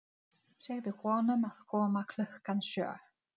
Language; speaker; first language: Icelandic; non-native, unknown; Czech